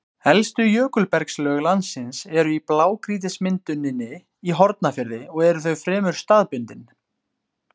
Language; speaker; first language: Icelandic; native; Icelandic